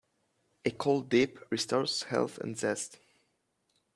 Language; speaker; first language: English; native; English